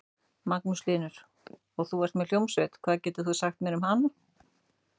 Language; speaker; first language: Icelandic; native; Icelandic